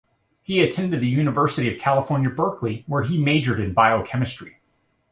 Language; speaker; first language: English; native; English